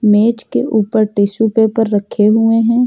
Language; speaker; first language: Hindi; native; Hindi